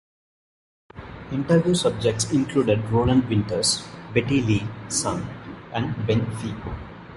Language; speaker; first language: English; non-native, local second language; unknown